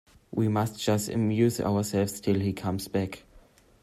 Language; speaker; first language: English; non-native, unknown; German